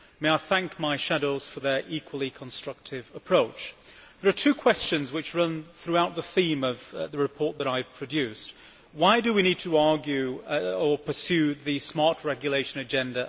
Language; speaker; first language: English; native; English